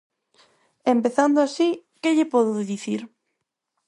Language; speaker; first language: Galician; non-native, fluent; Spanish